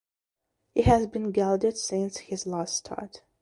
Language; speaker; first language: English; non-native, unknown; Belarusian